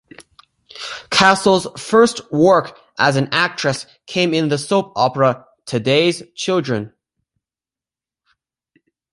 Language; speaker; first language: English; native; English